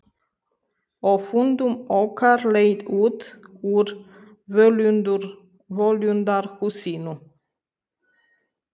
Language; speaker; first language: Icelandic; non-native, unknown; Romanian